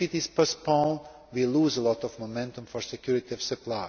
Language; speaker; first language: English; non-native, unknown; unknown